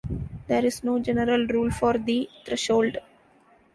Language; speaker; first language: English; non-native, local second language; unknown